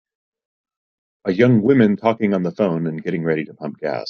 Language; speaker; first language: English; native; English